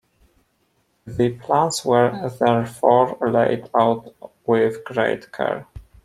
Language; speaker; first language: English; non-native, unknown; Polish